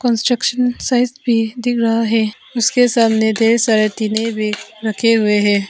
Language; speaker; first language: Hindi; non-native, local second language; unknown